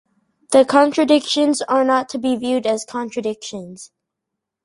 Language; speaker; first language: English; native; English